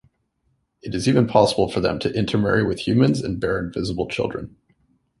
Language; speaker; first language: English; native; English